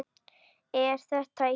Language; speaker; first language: Icelandic; native; Icelandic